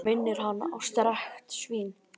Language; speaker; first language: Icelandic; native; Icelandic